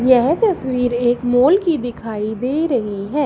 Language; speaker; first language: Hindi; native; Hindi